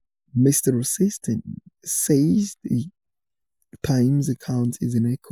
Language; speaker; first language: English; non-native, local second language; Yoruba